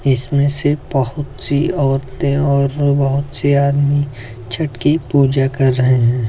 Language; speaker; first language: Hindi; native; Hindi